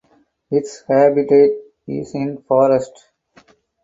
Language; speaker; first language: English; non-native, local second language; Tamil